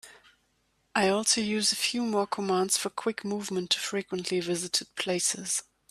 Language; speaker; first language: English; non-native, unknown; German